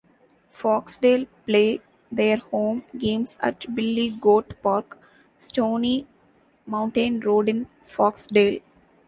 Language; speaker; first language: English; non-native, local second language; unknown